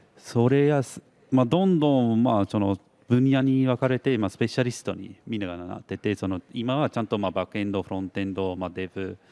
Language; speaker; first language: Japanese; non-native, fluent; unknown